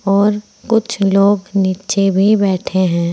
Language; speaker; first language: Hindi; native; Hindi